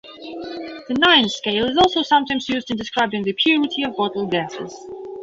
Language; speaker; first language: English; non-native, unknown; Belarusian